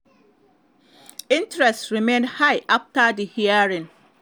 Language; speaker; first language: English; non-native, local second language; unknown